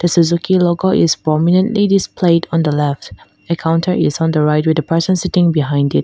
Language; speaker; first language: English; non-native, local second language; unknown